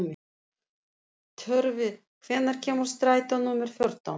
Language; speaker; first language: Icelandic; non-native, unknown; Russian